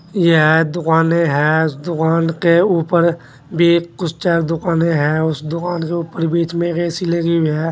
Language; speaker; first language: Hindi; native; Hindi